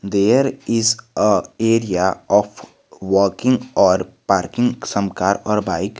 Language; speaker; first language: English; non-native, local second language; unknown